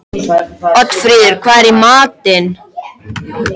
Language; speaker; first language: Icelandic; native; Icelandic